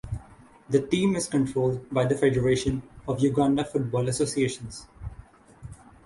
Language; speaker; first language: English; non-native, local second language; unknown